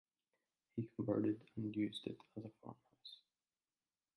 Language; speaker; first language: English; native; English